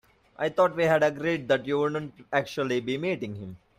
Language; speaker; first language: English; non-native, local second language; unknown